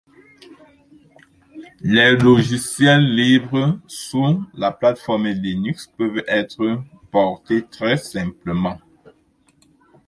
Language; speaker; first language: French; non-native, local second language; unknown